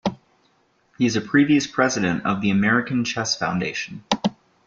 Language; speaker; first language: English; native; English